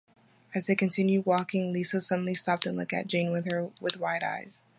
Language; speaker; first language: English; native; English